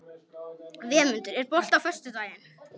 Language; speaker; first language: Icelandic; non-native, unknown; Polish